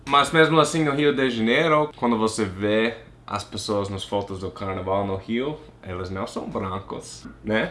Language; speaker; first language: Portuguese; non-native, fluent; English